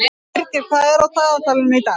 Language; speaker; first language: Icelandic; native; Icelandic